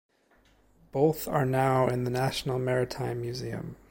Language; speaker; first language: English; native; English